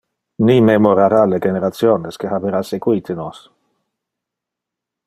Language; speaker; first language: Interlingua; non-native, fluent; Dutch